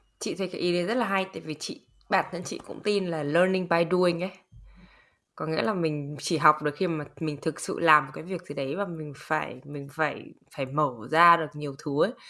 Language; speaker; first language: Vietnamese; native; Vietnamese